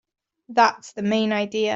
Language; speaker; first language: English; native; English